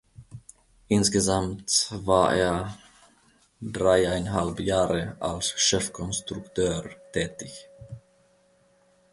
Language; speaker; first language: German; non-native, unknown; Finnish